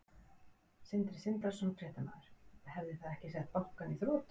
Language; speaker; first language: Icelandic; native; Icelandic